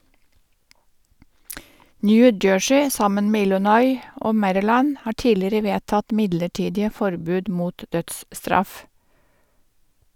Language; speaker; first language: Norwegian; native; Norwegian